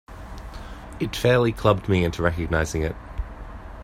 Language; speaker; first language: English; native; English